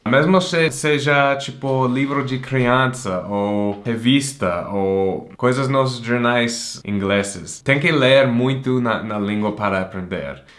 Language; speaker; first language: Portuguese; non-native, fluent; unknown